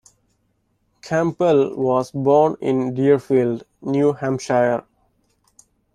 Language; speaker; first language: English; non-native, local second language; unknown